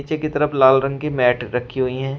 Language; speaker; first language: Hindi; native; Hindi